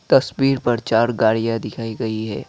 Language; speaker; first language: Hindi; non-native, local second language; Assamese